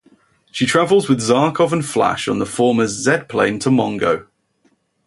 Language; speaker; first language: English; native; English